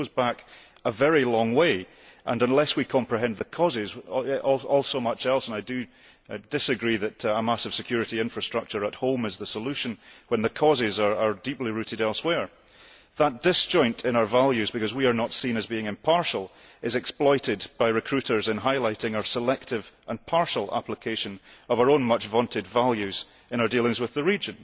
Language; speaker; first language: English; early bilingual, heritage; English